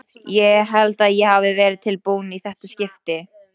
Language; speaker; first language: Icelandic; non-native, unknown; Polish